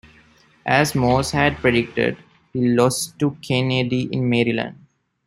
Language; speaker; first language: English; non-native, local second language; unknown